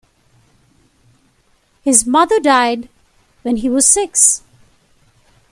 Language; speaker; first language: English; non-native, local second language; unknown